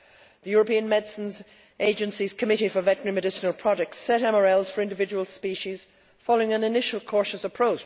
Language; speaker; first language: English; native; English